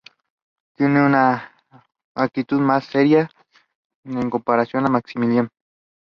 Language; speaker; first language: English; non-native, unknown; Spanish